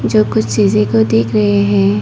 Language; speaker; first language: Hindi; non-native, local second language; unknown